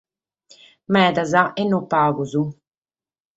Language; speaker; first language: Sardinian; native; Sardinian